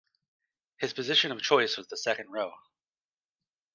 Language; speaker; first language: English; native; English